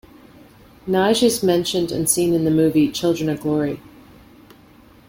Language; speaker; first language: English; native; English